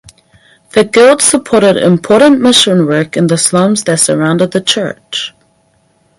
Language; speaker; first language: English; native; English